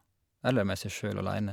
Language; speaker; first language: Norwegian; native; Norwegian